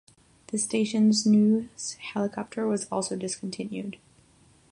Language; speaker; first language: English; non-native, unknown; Catalan